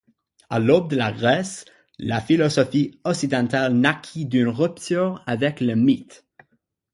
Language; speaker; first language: French; non-native, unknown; English